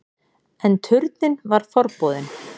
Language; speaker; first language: Icelandic; native; Icelandic